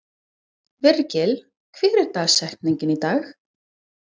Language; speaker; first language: Icelandic; non-native, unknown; English